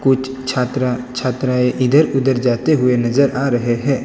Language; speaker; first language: Hindi; non-native, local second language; Gujarati